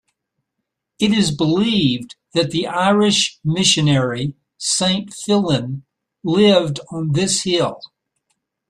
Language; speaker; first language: English; native; English